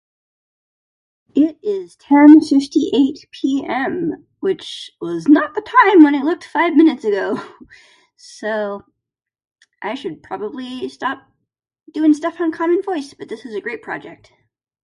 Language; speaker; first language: English; native; English